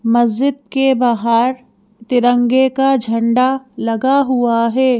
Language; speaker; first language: Hindi; native; Hindi